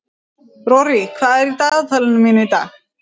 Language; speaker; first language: Icelandic; native; Icelandic